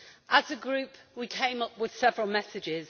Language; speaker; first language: English; native; English